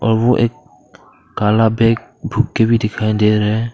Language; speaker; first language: Hindi; non-native, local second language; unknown